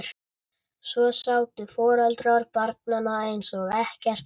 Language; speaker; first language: Icelandic; native; Icelandic